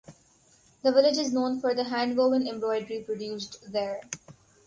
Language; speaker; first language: English; non-native, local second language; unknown